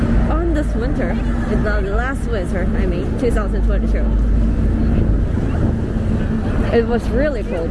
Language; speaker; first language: English; non-native, learner; Korean